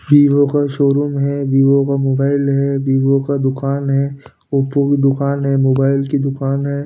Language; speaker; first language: Hindi; non-native, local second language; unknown